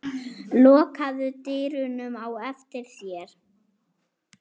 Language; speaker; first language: Icelandic; non-native, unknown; German